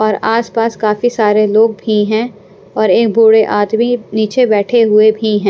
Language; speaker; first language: Hindi; non-native, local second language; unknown